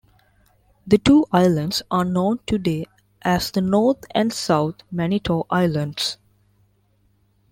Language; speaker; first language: English; non-native, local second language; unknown